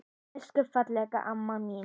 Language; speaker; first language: Icelandic; native; Icelandic